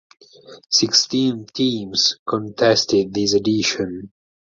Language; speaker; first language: English; non-native, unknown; Italian